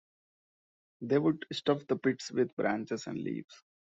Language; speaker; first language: English; non-native, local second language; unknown